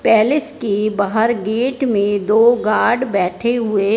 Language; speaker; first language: Hindi; non-native, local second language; Punjabi